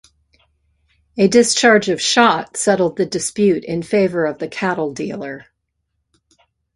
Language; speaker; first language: English; native; English